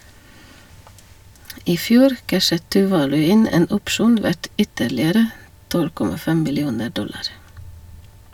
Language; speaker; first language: Norwegian; non-native, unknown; Hungarian